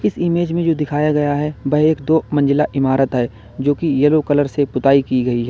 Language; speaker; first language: Hindi; native; Hindi